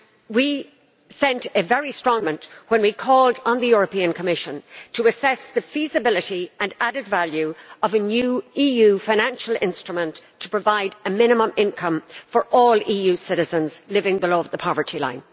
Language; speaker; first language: English; native; English